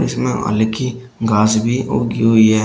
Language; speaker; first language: Hindi; native; Hindi